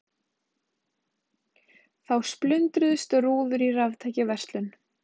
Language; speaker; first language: Icelandic; native; Icelandic